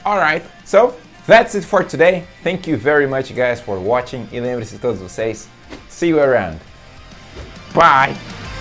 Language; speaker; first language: English; non-native, fluent; Portuguese